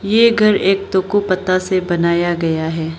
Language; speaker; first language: Hindi; non-native, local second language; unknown